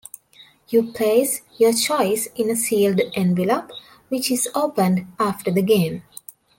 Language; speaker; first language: English; non-native, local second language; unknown